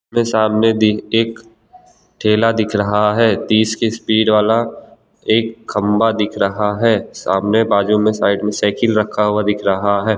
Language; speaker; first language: Hindi; non-native, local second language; Gujarati